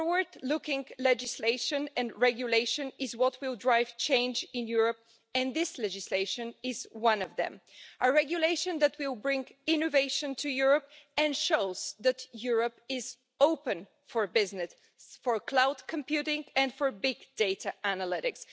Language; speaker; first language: English; non-native, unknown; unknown